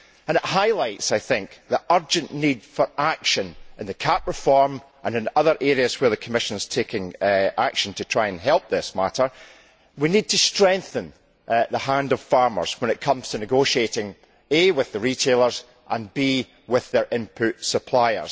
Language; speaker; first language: English; native; English